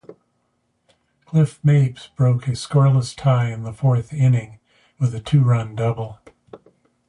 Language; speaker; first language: English; native; English